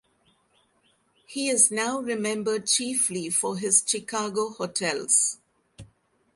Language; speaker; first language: English; non-native, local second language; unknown